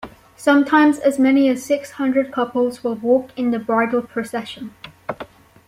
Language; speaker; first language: English; native; English